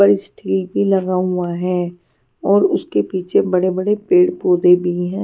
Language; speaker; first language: Hindi; non-native, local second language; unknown